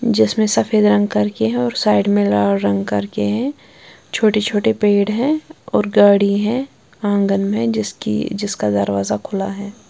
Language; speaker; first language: Hindi; non-native, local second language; Punjabi